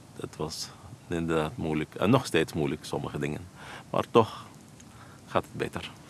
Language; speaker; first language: Dutch; non-native, fluent; Arabic